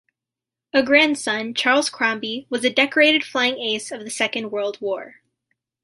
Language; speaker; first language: English; native; English